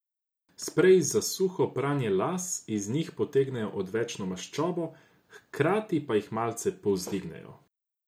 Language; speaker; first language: Slovenian; non-native, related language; Croatian